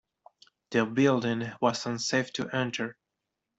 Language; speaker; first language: English; non-native, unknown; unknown